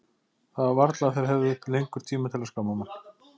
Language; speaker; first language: Icelandic; native; Icelandic